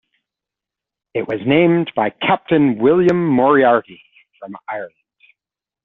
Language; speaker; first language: English; native; English